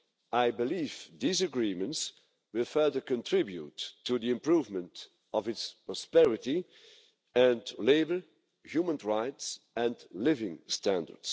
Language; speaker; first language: English; non-native, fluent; Dutch